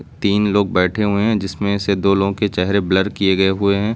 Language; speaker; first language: Hindi; native; Hindi